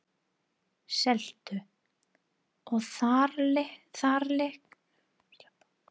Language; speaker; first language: Icelandic; non-native, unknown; English